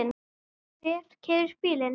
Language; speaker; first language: Icelandic; native; Icelandic